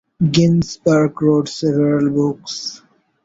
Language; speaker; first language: English; non-native, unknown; Bangla